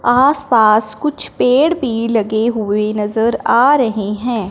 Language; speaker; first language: Hindi; non-native, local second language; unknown